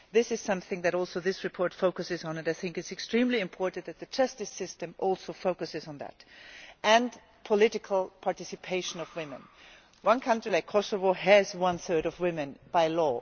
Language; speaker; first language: English; non-native, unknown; German